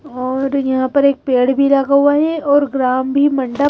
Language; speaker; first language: Hindi; native; Hindi